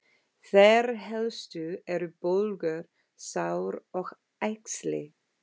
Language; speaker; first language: Icelandic; non-native, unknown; English